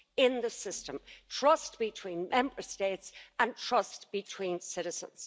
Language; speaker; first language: English; native; English